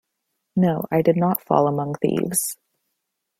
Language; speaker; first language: English; native; English